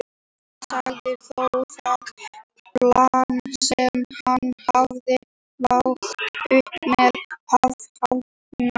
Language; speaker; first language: Icelandic; native; Icelandic